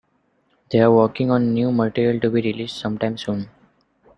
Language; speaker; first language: English; non-native, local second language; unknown